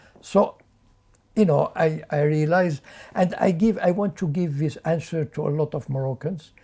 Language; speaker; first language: English; non-native, fluent; French